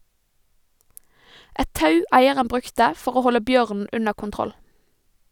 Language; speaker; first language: Norwegian; native; Norwegian